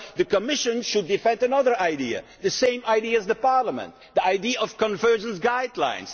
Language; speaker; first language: English; non-native, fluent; Dutch